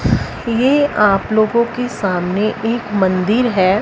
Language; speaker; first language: Hindi; non-native, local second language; Punjabi